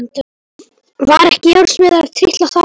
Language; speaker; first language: Icelandic; non-native, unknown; Polish